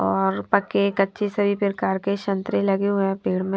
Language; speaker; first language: Hindi; non-native, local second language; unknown